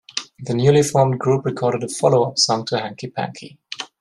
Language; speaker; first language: English; non-native, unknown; German